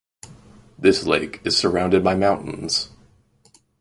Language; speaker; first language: English; native; English